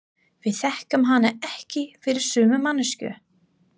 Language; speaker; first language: Icelandic; non-native, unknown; English